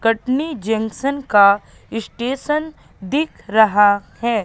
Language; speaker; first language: Hindi; native; Hindi